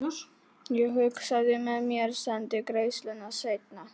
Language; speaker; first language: Icelandic; non-native, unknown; Polish